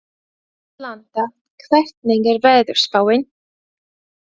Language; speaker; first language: Icelandic; non-native, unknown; Latvian